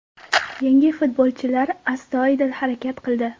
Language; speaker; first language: Uzbek; non-native, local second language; Kara-Kalpak